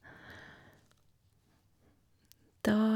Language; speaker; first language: Norwegian; non-native, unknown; English